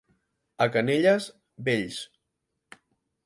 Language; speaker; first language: Catalan; native; Catalan